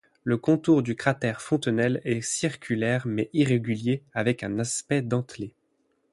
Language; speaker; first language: French; native; French